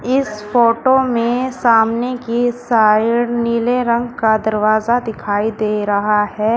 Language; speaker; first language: Hindi; native; Hindi